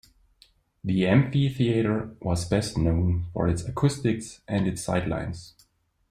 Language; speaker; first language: English; non-native, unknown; German